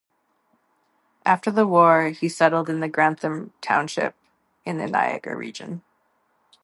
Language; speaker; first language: English; native; English